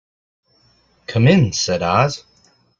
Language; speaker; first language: English; native; English